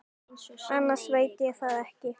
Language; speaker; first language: Icelandic; native; Icelandic